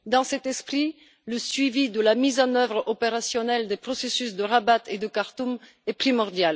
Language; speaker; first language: French; non-native, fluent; Bulgarian